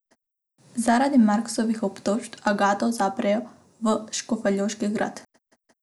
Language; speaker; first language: Slovenian; non-native, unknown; Macedonian